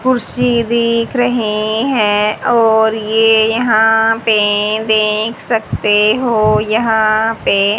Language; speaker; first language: Hindi; native; Hindi